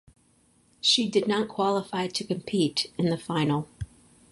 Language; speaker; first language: English; native; English